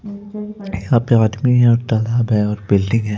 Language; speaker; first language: Hindi; native; Hindi